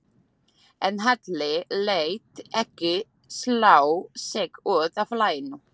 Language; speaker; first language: Icelandic; non-native, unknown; Slovak